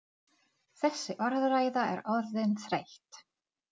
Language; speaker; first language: Icelandic; non-native, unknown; Czech